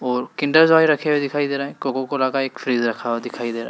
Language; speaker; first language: Hindi; native; Hindi